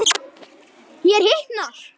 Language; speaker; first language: Icelandic; native; Icelandic